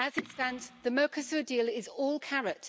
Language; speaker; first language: English; native; English